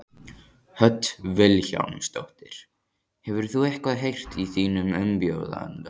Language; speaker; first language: Icelandic; native; Icelandic